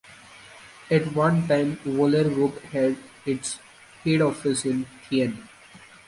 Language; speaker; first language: English; non-native, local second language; Marathi